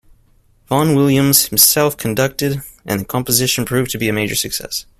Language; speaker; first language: English; native; English